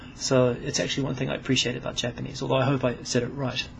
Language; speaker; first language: English; native; English